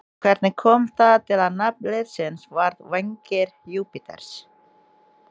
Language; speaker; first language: Icelandic; non-native, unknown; Indonesian